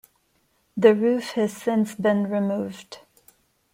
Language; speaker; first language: English; non-native, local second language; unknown